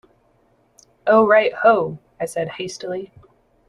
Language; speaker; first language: English; native; English